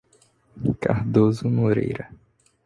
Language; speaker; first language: Portuguese; native; Portuguese